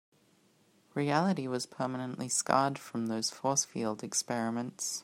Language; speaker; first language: English; native; English